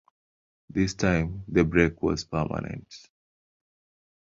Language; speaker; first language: English; non-native, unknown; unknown